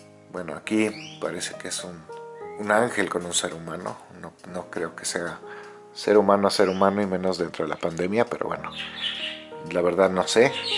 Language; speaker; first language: Spanish; native; Spanish